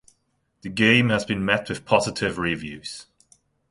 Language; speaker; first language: English; non-native, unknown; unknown